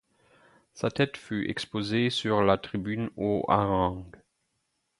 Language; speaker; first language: French; non-native, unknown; German